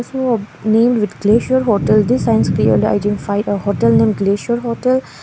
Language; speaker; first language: English; non-native, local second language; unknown